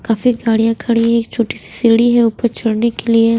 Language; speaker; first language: Hindi; non-native, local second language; Punjabi